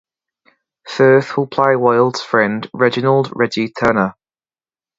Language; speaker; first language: English; native; English